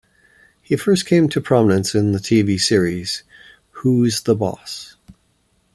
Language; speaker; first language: English; native; English